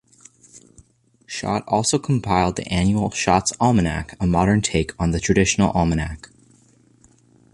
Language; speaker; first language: English; native; English